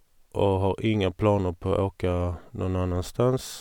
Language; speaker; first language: Norwegian; non-native, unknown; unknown